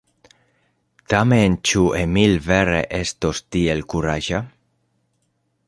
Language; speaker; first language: Esperanto; non-native, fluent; Spanish